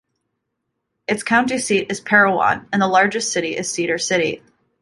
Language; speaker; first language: English; native; English